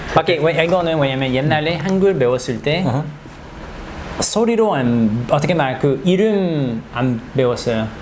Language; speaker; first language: Korean; early bilingual, heritage; Korean